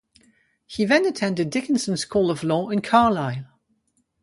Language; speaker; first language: English; non-native, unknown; French